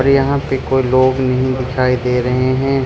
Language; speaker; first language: Hindi; non-native, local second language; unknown